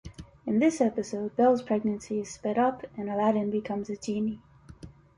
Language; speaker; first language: English; native; English